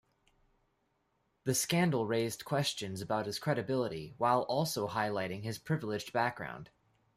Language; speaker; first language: English; native; English